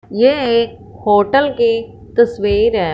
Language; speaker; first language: Hindi; non-native, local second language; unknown